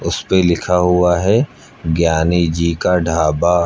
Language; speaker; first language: Hindi; native; Hindi